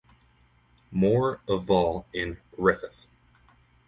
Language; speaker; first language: English; native; English